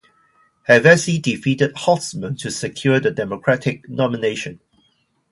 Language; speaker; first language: English; non-native, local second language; Cantonese